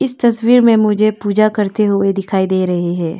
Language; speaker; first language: Hindi; non-native, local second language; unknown